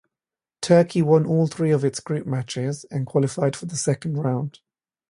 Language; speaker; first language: English; native; English